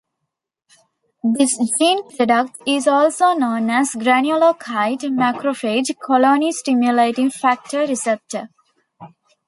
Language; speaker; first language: English; non-native, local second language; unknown